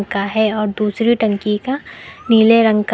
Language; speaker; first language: Hindi; native; Hindi